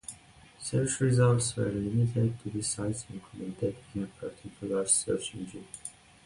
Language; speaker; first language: English; non-native, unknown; Persian